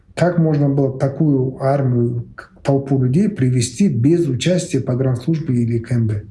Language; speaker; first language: Russian; native; Russian